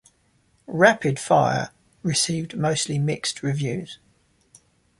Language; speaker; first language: English; native; English